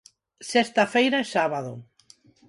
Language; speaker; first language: Galician; non-native, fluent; Spanish